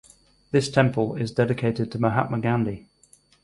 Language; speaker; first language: English; native; English